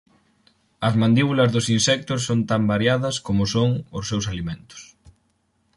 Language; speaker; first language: Galician; native; Galician